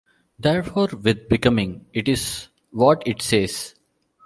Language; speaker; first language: English; non-native, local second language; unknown